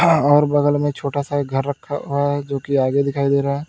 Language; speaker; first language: Hindi; native; Hindi